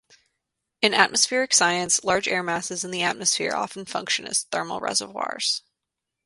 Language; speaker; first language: English; native; English